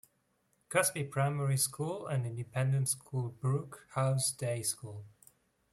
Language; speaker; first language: English; non-native, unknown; Swiss German